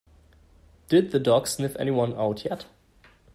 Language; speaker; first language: English; non-native, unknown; German